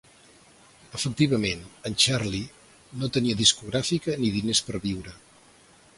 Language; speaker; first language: Catalan; native; Catalan